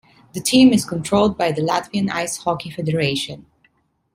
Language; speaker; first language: English; non-native, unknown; Italian